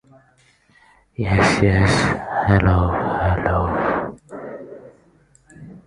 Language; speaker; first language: English; native; English